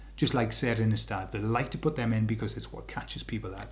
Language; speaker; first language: English; native; English